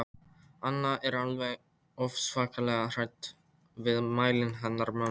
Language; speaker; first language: Icelandic; non-native, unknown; Polish